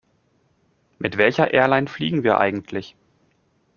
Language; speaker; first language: German; native; German